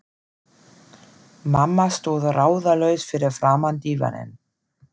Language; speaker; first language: Icelandic; non-native, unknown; German